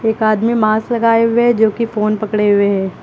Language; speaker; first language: Hindi; native; Hindi